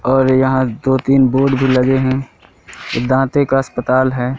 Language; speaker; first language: Hindi; native; Hindi